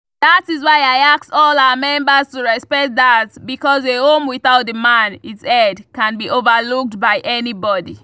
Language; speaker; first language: English; non-native, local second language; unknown